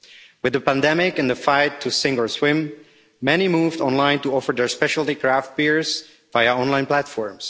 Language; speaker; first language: English; non-native, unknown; Czech